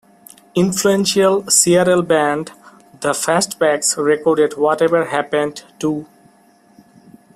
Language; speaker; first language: English; non-native, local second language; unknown